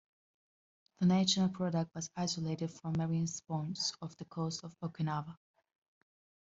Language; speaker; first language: English; native; English